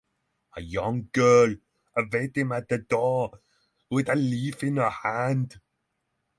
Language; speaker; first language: English; non-native, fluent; Norwegian